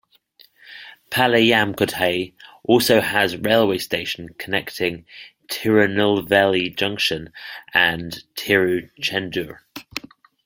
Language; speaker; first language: English; native; English